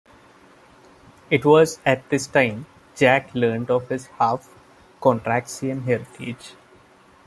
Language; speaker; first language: English; non-native, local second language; Malayalam